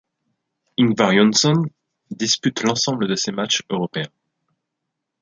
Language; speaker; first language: French; native; French